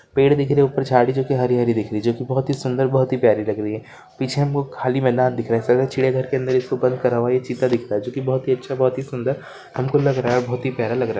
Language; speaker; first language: Hindi; non-native, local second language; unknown